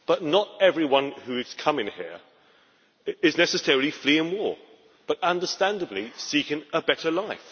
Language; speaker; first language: English; native; English